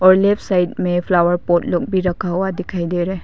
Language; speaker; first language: Hindi; non-native, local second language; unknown